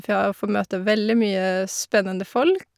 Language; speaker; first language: Norwegian; non-native, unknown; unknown